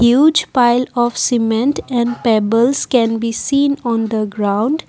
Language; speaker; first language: English; non-native, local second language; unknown